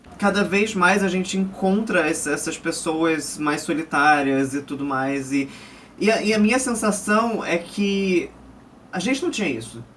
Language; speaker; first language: Portuguese; early bilingual, other home language; Chinese